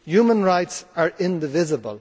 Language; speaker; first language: English; native; English